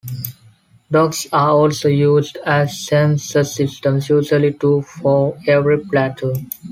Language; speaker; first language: English; non-native, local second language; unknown